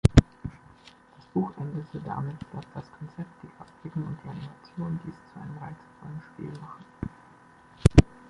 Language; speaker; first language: German; native; German